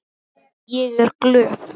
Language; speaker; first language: Icelandic; non-native, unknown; English